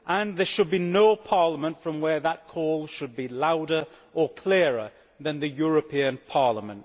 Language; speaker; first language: English; native; English